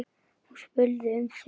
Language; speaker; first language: Icelandic; native; Icelandic